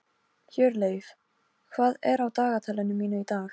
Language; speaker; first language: Icelandic; non-native, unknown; Polish